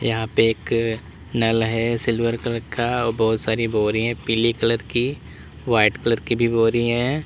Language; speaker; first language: Hindi; native; Hindi